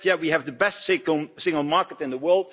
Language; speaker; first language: English; non-native, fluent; Dutch